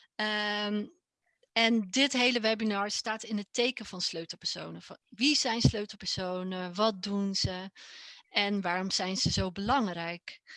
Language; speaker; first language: Dutch; native; Dutch